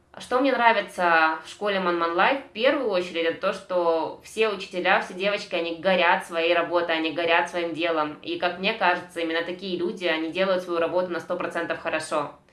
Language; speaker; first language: Russian; native; Russian